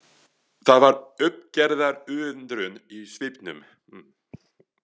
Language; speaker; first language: Icelandic; non-native, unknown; French